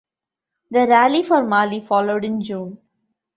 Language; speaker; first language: English; non-native, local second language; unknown